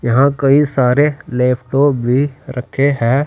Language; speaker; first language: Hindi; native; Hindi